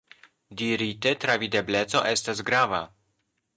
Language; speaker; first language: Esperanto; non-native, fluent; Polish